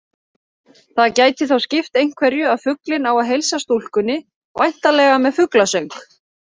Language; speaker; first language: Icelandic; native; Icelandic